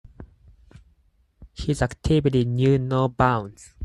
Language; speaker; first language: English; non-native, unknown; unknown